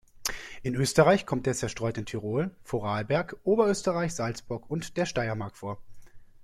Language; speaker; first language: German; native; German